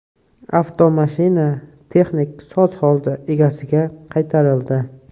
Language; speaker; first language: Uzbek; native; Uzbek